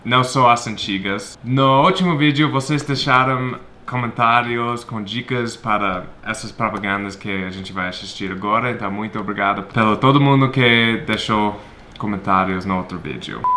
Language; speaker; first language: Portuguese; non-native, fluent; English